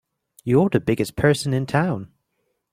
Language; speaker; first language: English; native; English